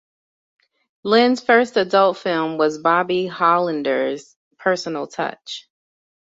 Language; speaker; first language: English; native; English